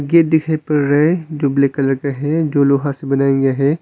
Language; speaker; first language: Hindi; non-native, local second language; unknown